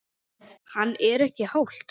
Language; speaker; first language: Icelandic; non-native, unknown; English